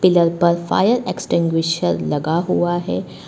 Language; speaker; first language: Hindi; native; Hindi